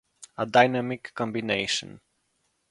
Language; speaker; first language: English; non-native, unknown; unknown